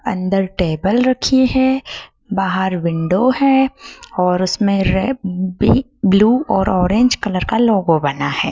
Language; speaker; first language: Hindi; native; Hindi